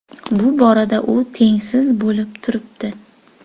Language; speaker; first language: Uzbek; native; Uzbek